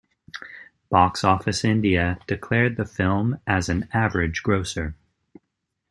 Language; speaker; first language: English; native; English